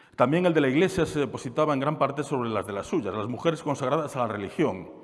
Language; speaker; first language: Spanish; non-native, local second language; Galician